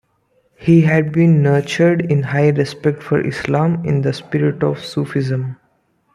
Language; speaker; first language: English; non-native, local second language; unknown